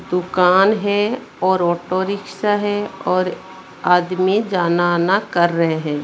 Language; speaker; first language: Hindi; non-native, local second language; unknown